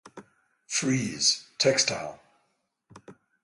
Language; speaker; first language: English; native; English